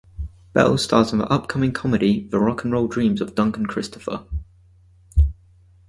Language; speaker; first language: English; native; English